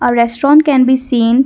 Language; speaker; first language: English; non-native, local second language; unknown